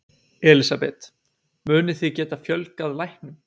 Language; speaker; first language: Icelandic; native; Icelandic